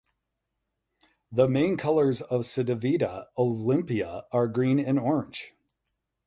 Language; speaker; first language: English; native; English